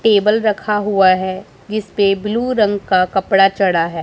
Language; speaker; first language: Hindi; non-native, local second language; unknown